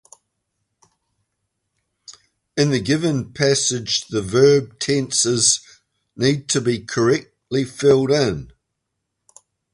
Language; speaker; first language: English; native; English